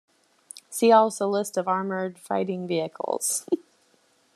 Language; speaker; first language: English; native; English